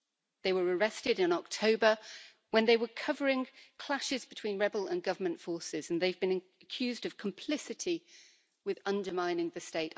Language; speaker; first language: English; native; English